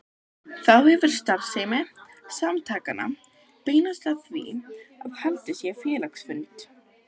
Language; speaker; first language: Icelandic; native; Icelandic